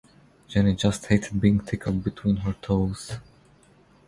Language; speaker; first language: English; non-native, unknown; Croatian